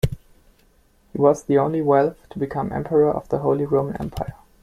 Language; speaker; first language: English; non-native, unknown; German